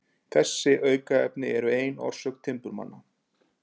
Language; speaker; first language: Icelandic; native; Icelandic